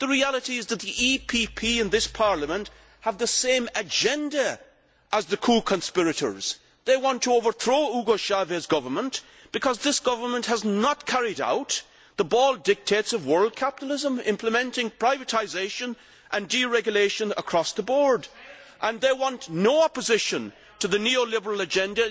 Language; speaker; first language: English; native; English